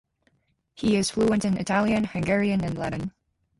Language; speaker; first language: English; native; English